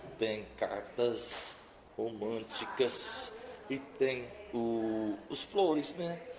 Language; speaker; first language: Portuguese; non-native, fluent; English